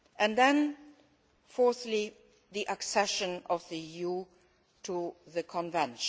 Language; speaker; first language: English; non-native, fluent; Luxembourgish